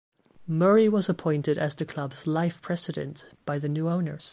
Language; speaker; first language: English; native; English